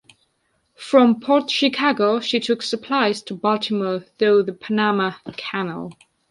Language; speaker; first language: English; non-native, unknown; Georgian